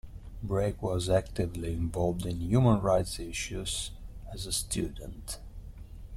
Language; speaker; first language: English; non-native, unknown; Italian